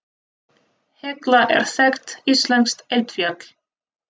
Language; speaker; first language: Icelandic; non-native, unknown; Russian